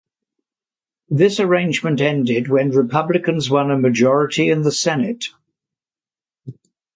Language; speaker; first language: English; native; English